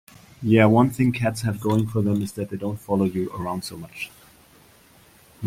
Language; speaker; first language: English; non-native, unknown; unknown